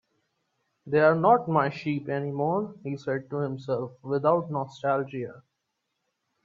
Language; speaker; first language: English; non-native, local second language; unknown